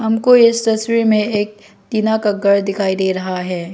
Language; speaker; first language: Hindi; non-native, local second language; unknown